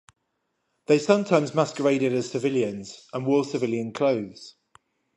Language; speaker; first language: English; native; English